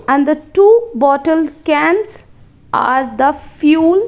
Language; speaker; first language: English; non-native, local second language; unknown